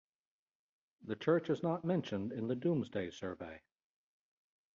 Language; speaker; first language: English; native; English